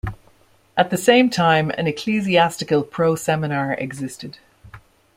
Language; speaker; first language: English; native; English